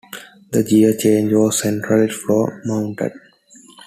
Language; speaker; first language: English; non-native, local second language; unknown